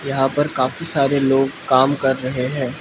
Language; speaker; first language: Hindi; non-native, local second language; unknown